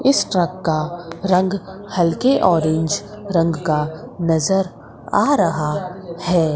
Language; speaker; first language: Hindi; native; Hindi